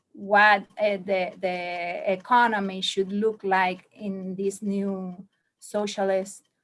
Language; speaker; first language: English; non-native, learner; Spanish